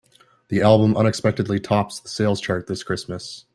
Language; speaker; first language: English; native; English